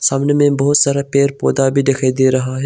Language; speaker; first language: Hindi; early bilingual, other home language; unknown